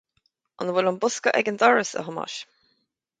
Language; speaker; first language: Irish; native; Irish